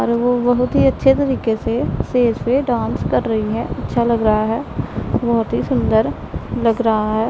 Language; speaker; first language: Hindi; non-native, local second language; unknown